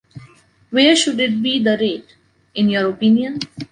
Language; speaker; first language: English; non-native, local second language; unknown